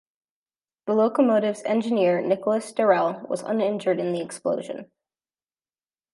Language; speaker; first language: English; native; English